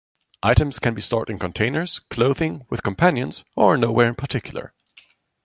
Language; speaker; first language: English; non-native, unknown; German